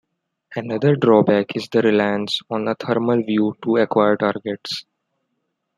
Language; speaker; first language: English; non-native, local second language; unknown